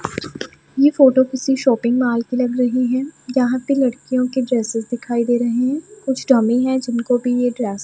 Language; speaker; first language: Hindi; non-native, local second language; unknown